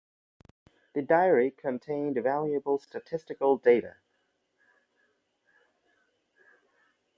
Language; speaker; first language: English; non-native, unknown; Bangla